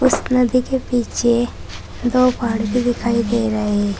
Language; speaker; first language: Hindi; native; Hindi